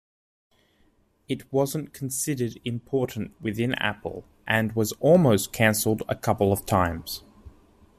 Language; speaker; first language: English; native; English